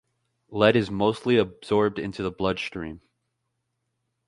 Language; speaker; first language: English; native; English